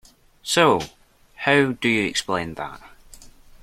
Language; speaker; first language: English; native; English